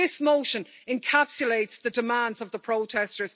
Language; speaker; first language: English; native; English